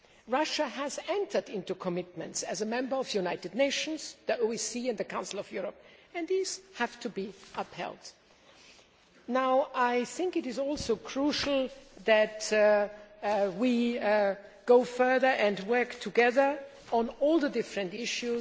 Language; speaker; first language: English; non-native, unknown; German